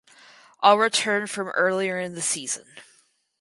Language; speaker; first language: English; native; English